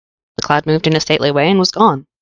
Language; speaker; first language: English; native; English